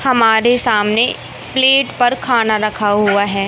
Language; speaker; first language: Hindi; native; Hindi